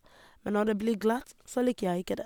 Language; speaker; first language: Norwegian; non-native, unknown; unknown